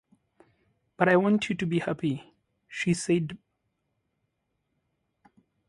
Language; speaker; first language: English; native; English